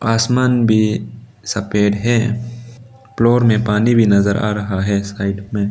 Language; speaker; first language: Hindi; non-native, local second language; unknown